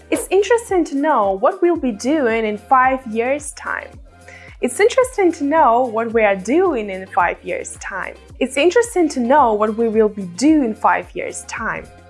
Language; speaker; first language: English; non-native, fluent; Russian